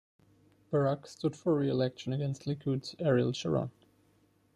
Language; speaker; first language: English; non-native, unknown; German